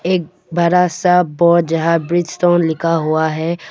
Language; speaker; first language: Hindi; non-native, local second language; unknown